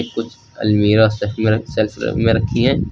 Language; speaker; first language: Hindi; native; Hindi